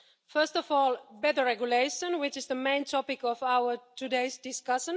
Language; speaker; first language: English; non-native, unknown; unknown